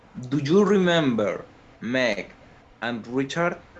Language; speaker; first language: English; non-native, learner; Spanish